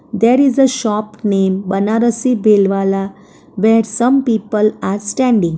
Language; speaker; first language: English; non-native, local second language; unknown